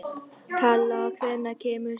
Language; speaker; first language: Icelandic; non-native, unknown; Vietnamese